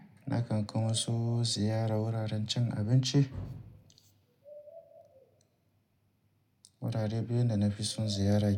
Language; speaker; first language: Hausa; native; Hausa